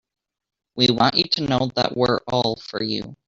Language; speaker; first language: English; native; English